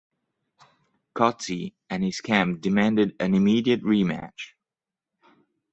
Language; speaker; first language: English; non-native, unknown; French